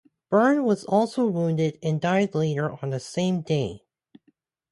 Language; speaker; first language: English; native; English